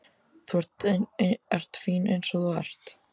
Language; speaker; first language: Icelandic; native; Icelandic